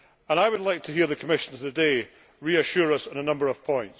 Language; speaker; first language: English; native; English